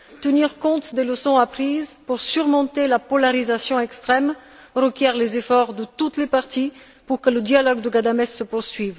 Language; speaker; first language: French; non-native, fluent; Bulgarian